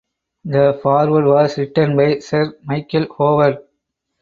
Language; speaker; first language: English; non-native, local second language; Tamil